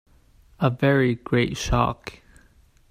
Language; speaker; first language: English; non-native, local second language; Cantonese